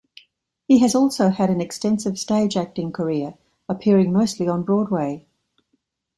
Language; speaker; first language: English; native; English